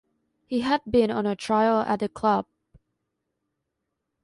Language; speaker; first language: English; non-native, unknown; Thai